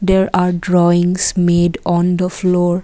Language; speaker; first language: English; non-native, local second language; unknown